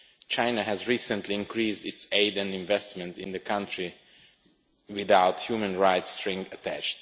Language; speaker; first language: English; non-native, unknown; Romanian